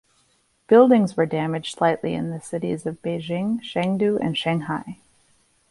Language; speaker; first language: English; native; English